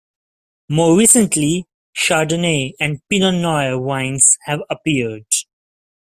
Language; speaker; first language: English; non-native, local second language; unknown